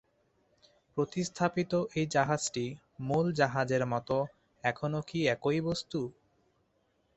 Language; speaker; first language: Bangla; non-native, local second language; Chittagonian